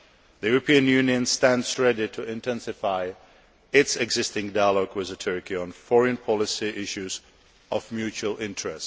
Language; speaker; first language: English; non-native, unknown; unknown